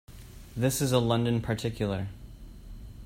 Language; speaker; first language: English; native; English